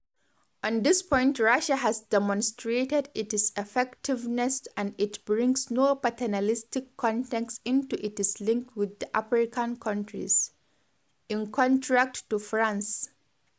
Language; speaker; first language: English; non-native, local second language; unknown